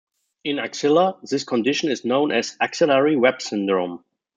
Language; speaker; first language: English; non-native, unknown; German